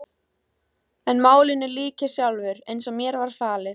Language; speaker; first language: Icelandic; native; Icelandic